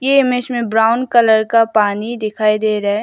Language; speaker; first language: Hindi; non-native, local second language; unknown